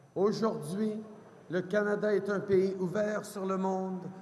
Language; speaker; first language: French; early bilingual, heritage; French